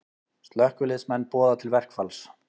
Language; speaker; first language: Icelandic; native; Icelandic